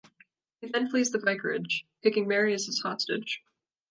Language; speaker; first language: English; native; English